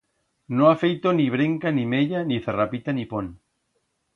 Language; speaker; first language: Aragonese; native; Aragonese